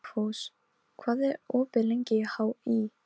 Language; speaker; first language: Icelandic; non-native, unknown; Polish